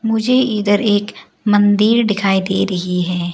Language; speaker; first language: Hindi; non-native, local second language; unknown